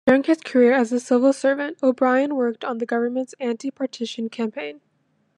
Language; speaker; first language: English; native; English